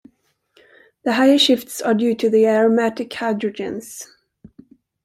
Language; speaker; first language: English; non-native, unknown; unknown